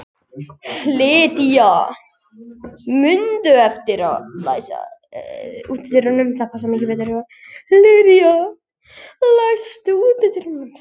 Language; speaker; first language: Icelandic; non-native, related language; Danish